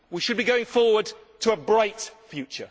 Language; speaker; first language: English; native; English